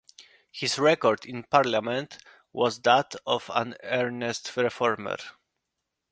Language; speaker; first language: English; non-native, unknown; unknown